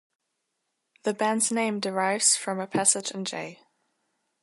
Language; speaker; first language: English; non-native, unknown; German